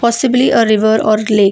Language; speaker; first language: English; non-native, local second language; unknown